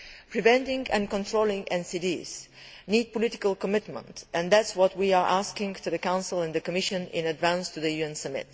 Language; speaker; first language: English; non-native, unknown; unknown